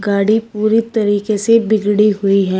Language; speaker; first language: Hindi; native; Hindi